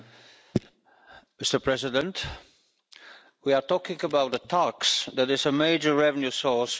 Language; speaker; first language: English; non-native, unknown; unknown